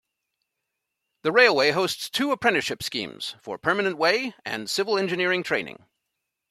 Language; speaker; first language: English; native; English